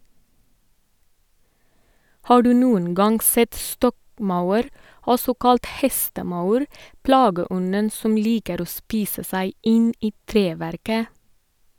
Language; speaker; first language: Norwegian; non-native, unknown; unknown